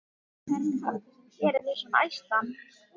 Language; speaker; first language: Icelandic; native; Icelandic